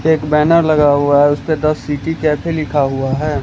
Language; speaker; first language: Hindi; non-native, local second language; Gujarati